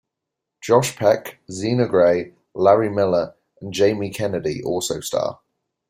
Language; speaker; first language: English; native; English